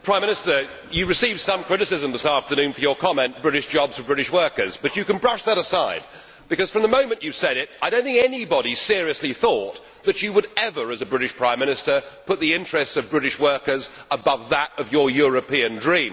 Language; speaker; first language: English; native; English